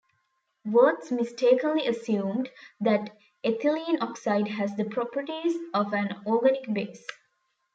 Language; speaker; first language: English; non-native, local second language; Tamil